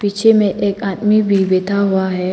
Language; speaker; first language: Hindi; non-native, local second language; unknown